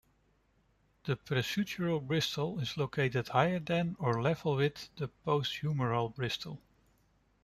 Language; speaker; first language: English; non-native, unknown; Dutch